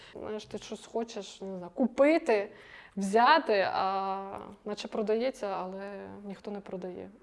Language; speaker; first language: Ukrainian; non-native, related language; Russian